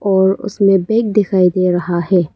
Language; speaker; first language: Hindi; early bilingual, other home language; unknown